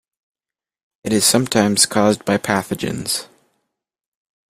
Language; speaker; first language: English; native; English